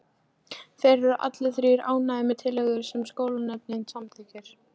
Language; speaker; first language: Icelandic; non-native, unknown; Polish